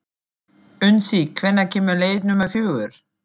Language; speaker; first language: Icelandic; non-native, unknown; German